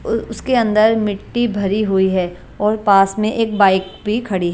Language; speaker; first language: Hindi; non-native, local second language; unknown